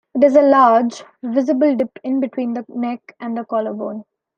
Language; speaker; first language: English; non-native, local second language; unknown